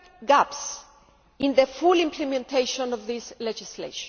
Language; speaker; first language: English; non-native, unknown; Greek